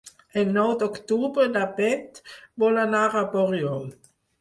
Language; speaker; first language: Catalan; non-native, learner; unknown